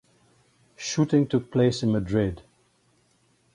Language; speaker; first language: English; native; English